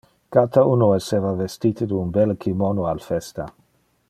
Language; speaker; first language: Interlingua; non-native, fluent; Dutch